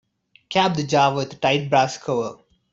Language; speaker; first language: English; non-native, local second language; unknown